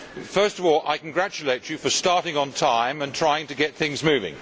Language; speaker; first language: English; native; English